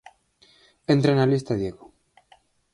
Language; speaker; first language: Galician; native; Galician